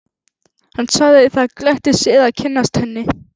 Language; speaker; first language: Icelandic; native; Icelandic